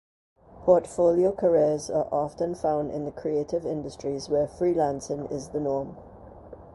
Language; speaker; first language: English; native; English